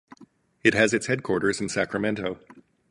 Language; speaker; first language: English; native; English